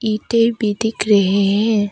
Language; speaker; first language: Hindi; non-native, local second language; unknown